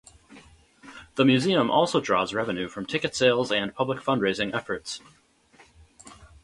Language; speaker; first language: English; native; English